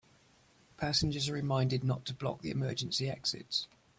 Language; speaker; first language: English; native; English